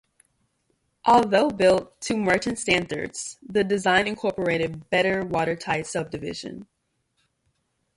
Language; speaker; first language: English; native; English